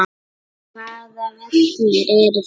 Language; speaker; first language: Icelandic; non-native, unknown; Lithuanian